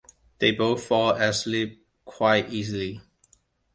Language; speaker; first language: English; non-native, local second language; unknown